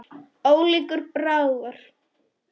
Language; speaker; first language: Icelandic; non-native, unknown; Polish